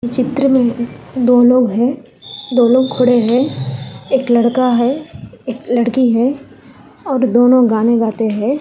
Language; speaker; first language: Hindi; non-native, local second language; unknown